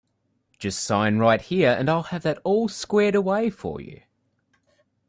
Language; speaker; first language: English; native; English